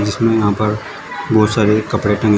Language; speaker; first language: Hindi; native; Hindi